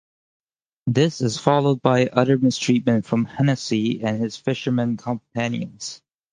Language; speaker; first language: English; native; English